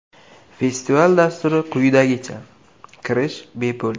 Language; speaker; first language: Uzbek; native; Uzbek